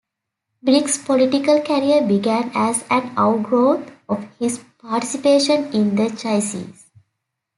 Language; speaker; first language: English; native; English